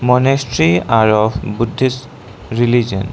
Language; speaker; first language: English; non-native, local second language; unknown